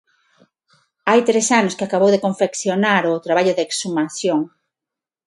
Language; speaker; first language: Galician; non-native, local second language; Spanish